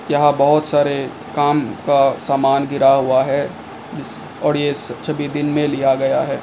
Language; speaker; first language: Hindi; non-native, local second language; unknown